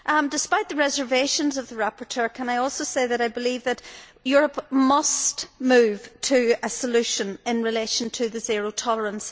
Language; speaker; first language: English; native; English